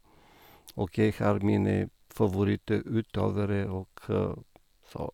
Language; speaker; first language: Norwegian; non-native, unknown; Bulgarian